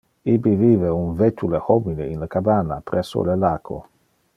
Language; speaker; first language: Interlingua; non-native, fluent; Dutch